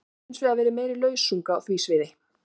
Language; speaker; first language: Icelandic; native; Icelandic